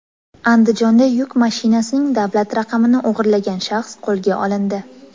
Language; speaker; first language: Uzbek; native; Uzbek